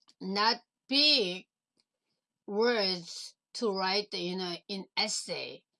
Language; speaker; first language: English; non-native, fluent; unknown